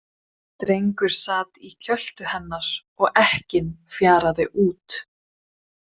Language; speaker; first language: Icelandic; non-native, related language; Swedish